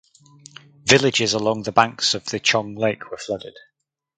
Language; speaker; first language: English; native; English